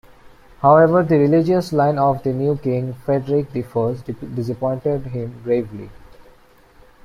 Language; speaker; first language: English; non-native, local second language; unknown